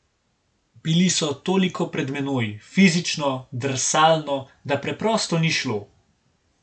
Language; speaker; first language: Slovenian; native; Slovenian